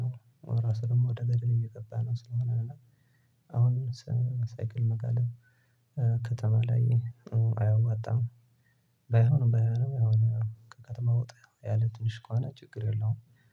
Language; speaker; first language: Amharic; non-native, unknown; Tigrinya